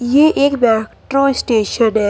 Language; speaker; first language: Hindi; native; Hindi